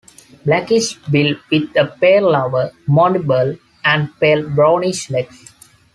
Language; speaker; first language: English; non-native, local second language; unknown